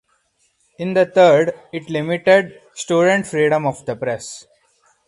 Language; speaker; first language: English; non-native, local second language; Hindi